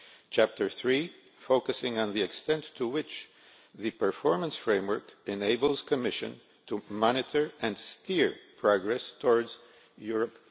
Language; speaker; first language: English; non-native, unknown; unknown